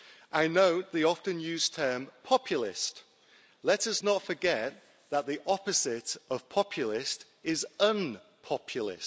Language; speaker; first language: English; native; English